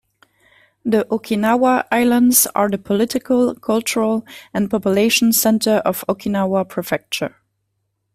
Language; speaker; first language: English; non-native, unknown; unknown